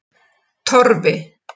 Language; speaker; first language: Icelandic; native; Icelandic